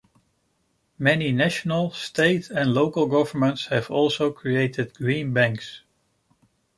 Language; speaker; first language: English; non-native, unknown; Dutch